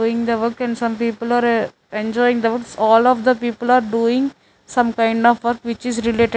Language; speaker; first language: English; non-native, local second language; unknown